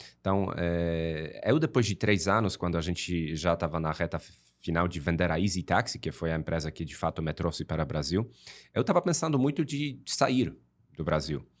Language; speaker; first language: Portuguese; non-native, fluent; Polish